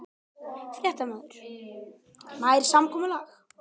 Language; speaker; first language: Icelandic; native; Icelandic